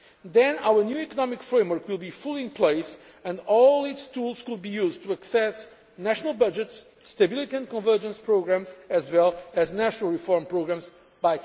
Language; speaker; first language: English; non-native, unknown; Portuguese